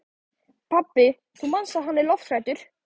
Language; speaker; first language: Icelandic; non-native, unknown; Polish